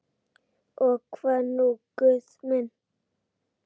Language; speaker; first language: Icelandic; native; Icelandic